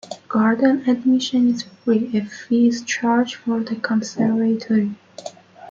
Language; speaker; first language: English; native; English